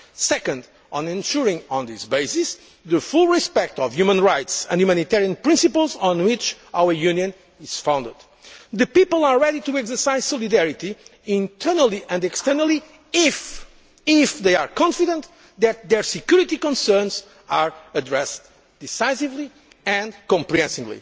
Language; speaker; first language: English; non-native, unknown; Portuguese